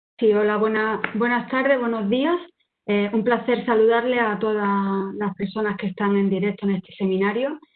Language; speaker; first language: Spanish; native; Spanish